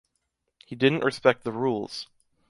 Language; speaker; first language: English; native; English